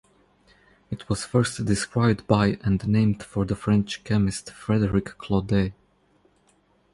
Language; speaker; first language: English; non-native, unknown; Croatian